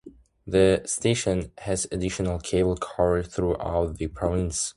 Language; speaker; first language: English; non-native, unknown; Uzbek